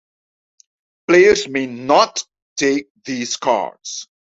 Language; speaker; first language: English; non-native, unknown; Dutch